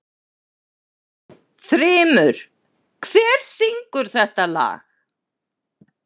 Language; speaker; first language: Icelandic; native; Icelandic